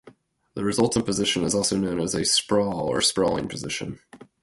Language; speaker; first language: English; native; English